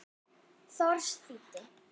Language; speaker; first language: Icelandic; non-native, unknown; German